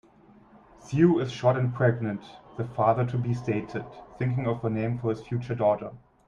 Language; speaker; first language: English; non-native, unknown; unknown